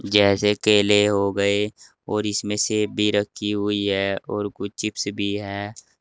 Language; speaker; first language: Hindi; native; Hindi